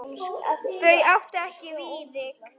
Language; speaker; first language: Icelandic; native; Icelandic